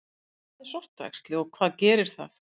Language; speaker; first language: Icelandic; native; Icelandic